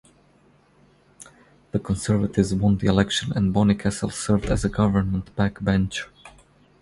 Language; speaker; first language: English; non-native, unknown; Croatian